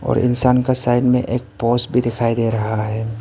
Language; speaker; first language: Hindi; early bilingual, other home language; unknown